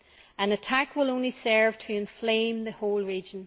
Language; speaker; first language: English; native; English